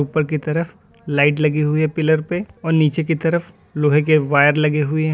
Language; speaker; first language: Hindi; native; Hindi